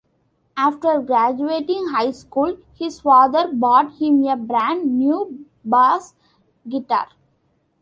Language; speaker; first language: English; non-native, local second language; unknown